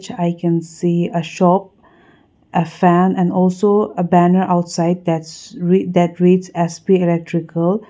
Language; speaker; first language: English; non-native, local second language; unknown